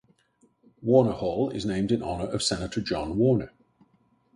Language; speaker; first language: English; native; English